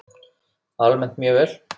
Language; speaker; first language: Icelandic; native; Icelandic